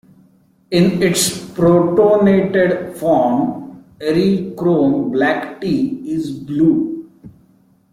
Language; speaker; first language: English; non-native, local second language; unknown